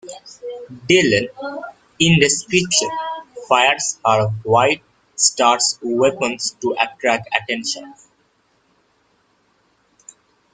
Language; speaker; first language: English; native; English